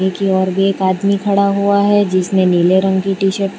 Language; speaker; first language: Hindi; non-native, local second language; Gujarati